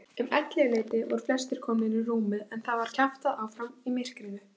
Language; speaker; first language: Icelandic; native; Icelandic